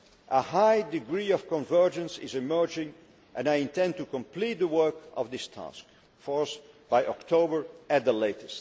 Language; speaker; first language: English; non-native, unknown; Dutch